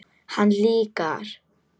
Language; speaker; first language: Icelandic; non-native, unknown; Polish